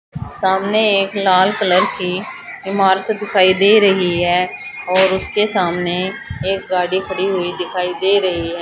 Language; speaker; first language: Hindi; native; Hindi